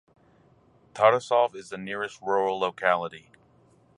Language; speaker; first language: English; native; English